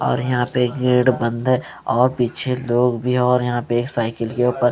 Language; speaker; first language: Hindi; non-native, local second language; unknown